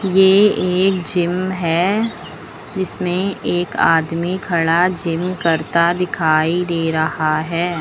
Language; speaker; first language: Hindi; native; Hindi